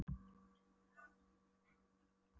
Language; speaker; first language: Icelandic; non-native, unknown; Polish